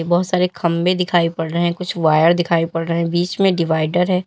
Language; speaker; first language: Hindi; native; Hindi